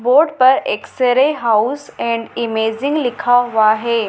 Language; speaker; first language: Hindi; native; Hindi